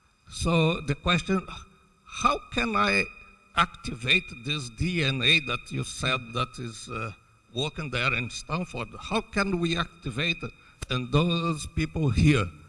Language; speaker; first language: English; non-native, fluent; Portuguese